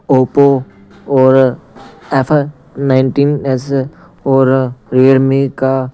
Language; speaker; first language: Hindi; non-native, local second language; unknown